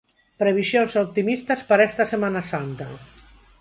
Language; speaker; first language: Galician; non-native, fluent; Spanish